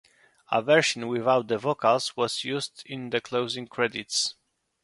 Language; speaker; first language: English; non-native, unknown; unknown